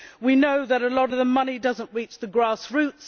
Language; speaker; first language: English; native; English